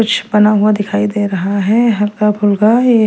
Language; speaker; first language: Hindi; non-native, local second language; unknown